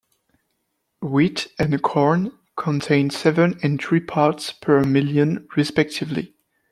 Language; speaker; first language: English; non-native, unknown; French